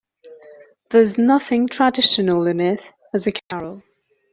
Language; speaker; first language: English; non-native, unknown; Persian